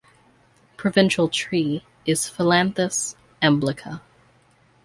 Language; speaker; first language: English; native; English